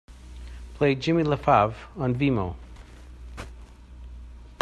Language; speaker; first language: English; native; English